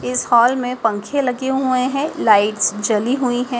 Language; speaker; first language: Hindi; native; Hindi